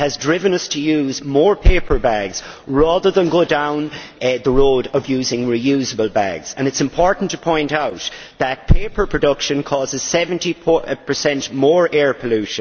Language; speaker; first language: English; native; English